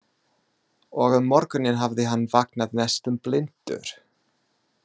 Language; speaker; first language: Icelandic; non-native, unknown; English